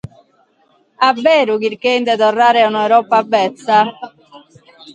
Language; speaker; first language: Sardinian; native; Sardinian